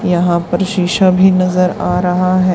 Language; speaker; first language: Hindi; native; Hindi